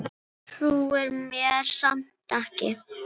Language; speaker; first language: Icelandic; non-native, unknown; Filipino